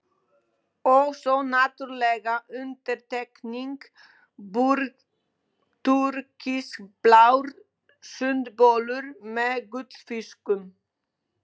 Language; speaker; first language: Icelandic; non-native, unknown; Polish